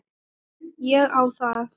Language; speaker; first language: Icelandic; non-native, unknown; Thai